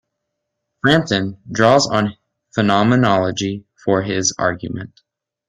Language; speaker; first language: English; native; English